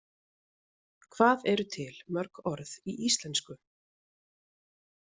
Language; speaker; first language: Icelandic; native; Icelandic